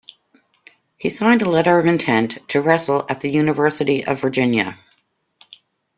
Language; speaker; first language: English; native; English